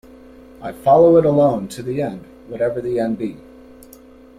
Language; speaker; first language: English; native; English